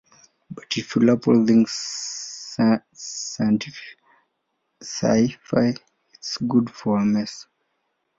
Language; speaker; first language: English; non-native, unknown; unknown